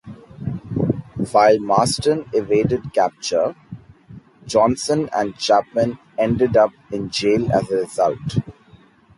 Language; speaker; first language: English; non-native, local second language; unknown